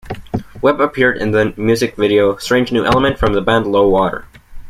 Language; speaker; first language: English; native; English